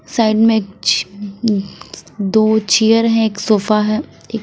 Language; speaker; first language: Hindi; non-native, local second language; Punjabi